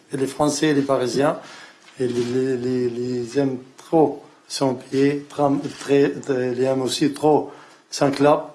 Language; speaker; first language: French; non-native, learner; Arabic